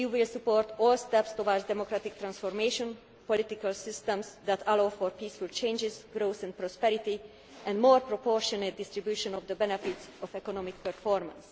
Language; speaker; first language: English; non-native, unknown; Hungarian